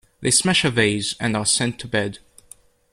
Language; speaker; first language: English; native; English